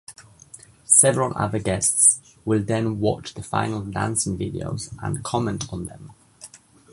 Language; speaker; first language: English; native; English